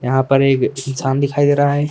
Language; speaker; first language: Hindi; native; Hindi